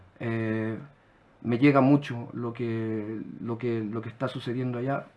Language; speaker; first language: Spanish; native; Spanish